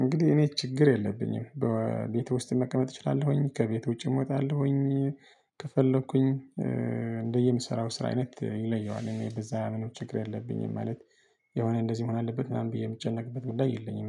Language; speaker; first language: Amharic; non-native, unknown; Tigrinya